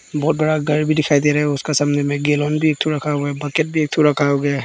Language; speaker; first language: Hindi; early bilingual, other home language; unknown